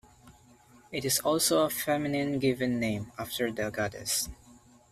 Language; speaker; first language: English; non-native, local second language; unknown